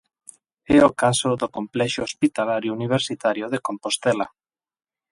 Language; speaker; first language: Galician; non-native, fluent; Spanish